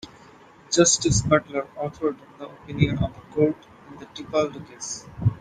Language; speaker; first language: English; non-native, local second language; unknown